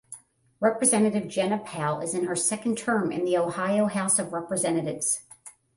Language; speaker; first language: English; native; English